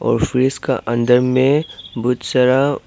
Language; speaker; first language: Hindi; non-native, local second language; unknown